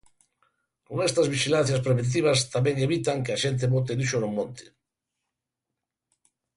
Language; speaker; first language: Galician; native; Galician